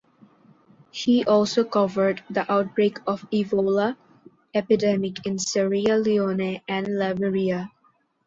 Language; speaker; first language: English; non-native, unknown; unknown